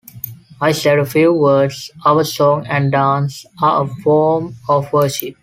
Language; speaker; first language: English; non-native, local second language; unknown